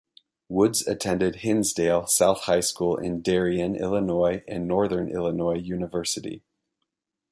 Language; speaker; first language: English; native; English